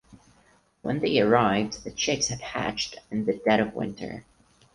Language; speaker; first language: English; non-native, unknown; Portuguese